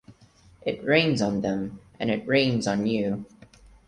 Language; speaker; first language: English; non-native, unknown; Portuguese